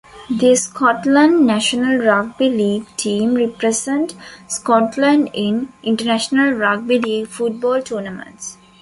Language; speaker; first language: English; non-native, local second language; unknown